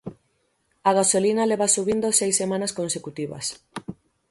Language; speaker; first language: Galician; native; Galician